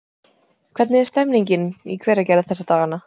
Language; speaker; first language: Icelandic; native; Icelandic